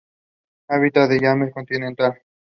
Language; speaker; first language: English; non-native, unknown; Spanish